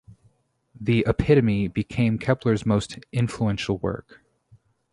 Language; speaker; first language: English; native; English